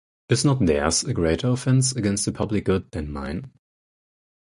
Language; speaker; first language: English; non-native, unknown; German